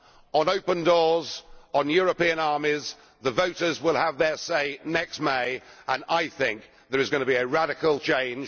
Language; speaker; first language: English; native; English